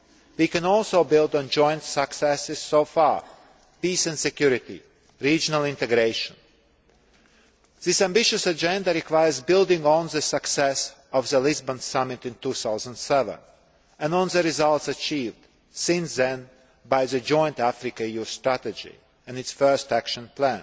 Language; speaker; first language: English; non-native, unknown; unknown